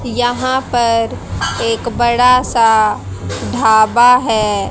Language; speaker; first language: Hindi; native; Hindi